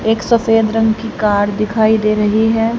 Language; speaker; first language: Hindi; native; Hindi